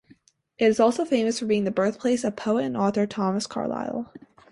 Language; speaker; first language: English; native; English